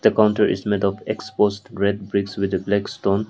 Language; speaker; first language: English; non-native, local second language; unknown